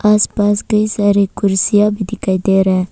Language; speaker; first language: Hindi; non-native, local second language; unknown